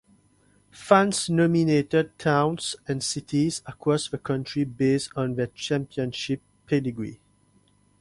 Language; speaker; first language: English; non-native, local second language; Morisyen